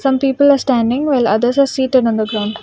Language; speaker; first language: English; non-native, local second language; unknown